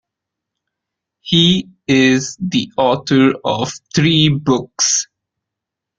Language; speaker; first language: English; non-native, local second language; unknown